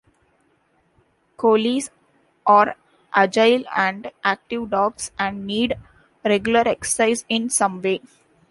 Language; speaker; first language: English; non-native, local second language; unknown